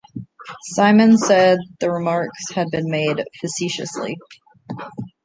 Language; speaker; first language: English; native; English